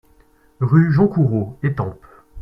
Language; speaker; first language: French; native; French